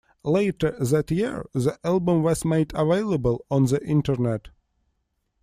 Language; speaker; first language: English; non-native, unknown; Russian